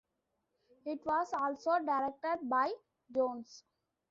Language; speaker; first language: English; non-native, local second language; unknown